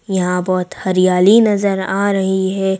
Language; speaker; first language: Hindi; native; Hindi